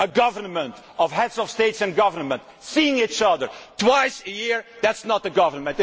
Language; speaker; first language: English; non-native, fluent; Dutch